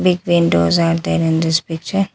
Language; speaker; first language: English; non-native, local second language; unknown